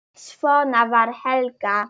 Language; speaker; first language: Icelandic; non-native, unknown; Polish